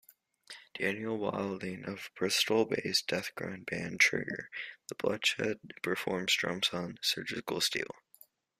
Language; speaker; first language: English; native; English